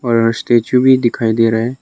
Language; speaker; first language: Hindi; non-native, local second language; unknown